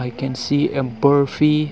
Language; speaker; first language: English; non-native, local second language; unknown